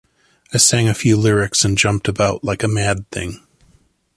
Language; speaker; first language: English; native; English